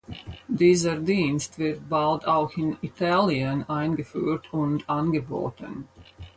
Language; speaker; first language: German; non-native, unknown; Latvian